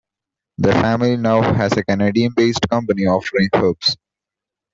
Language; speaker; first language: English; non-native, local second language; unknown